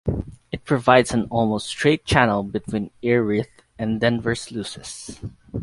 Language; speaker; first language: English; non-native, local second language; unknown